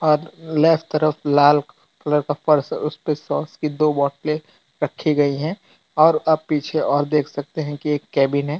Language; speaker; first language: Hindi; non-native, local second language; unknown